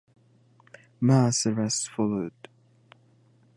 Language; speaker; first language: English; native; English